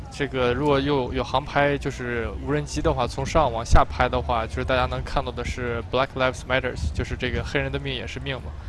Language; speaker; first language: Chinese; native; Chinese